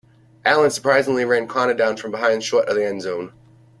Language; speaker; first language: English; native; English